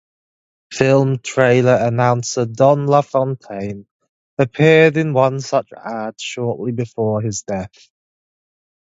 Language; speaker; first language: English; native; English